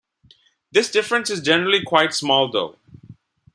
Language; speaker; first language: English; non-native, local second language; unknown